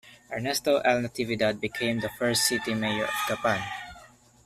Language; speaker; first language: English; non-native, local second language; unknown